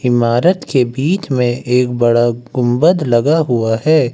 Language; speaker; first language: Hindi; native; Hindi